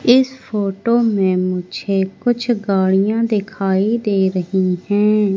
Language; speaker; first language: Hindi; native; Hindi